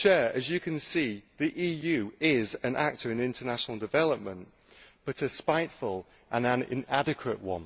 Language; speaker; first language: English; native; English